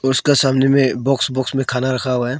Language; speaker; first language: Hindi; non-native, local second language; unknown